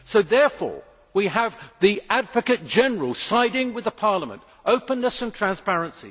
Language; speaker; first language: English; native; English